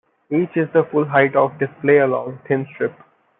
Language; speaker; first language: English; non-native, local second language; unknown